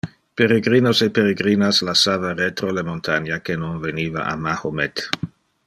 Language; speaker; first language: Interlingua; non-native, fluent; Dutch